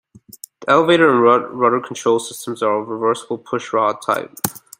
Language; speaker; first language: English; native; English